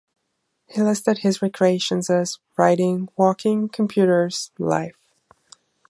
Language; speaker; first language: English; non-native, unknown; German